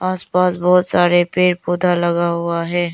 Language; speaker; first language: Hindi; non-native, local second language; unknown